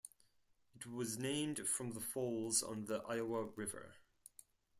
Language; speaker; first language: English; non-native, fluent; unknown